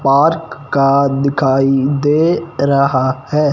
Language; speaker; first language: Hindi; non-native, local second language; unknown